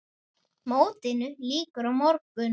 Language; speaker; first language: Icelandic; native; Icelandic